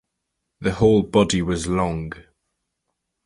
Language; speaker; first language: English; native; English